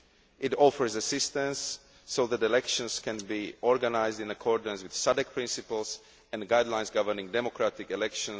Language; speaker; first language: English; non-native, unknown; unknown